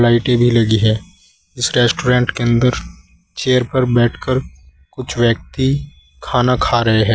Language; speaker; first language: Hindi; native; Hindi